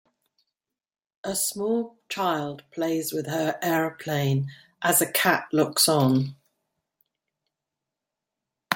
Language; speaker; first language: English; native; English